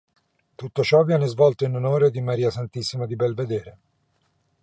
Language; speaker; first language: Italian; non-native, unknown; Norwegian